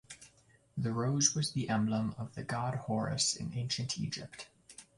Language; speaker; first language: English; native; English